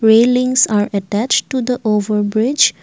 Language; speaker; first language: English; non-native, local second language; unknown